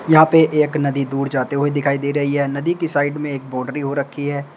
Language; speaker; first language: Hindi; native; Hindi